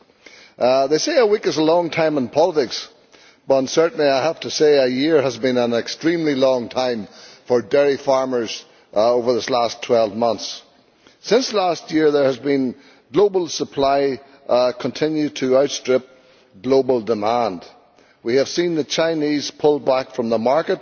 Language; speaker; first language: English; native; English